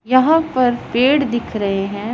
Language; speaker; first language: Hindi; non-native, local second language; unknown